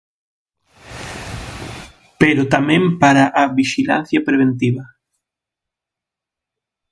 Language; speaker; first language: Galician; native; Galician